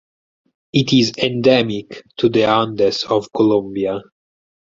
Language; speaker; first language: English; non-native, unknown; Italian